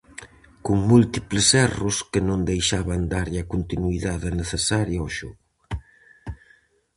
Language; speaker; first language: Galician; native; Galician